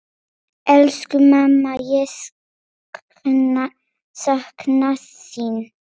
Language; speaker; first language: Icelandic; non-native, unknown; Polish